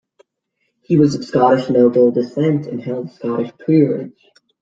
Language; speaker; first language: English; native; English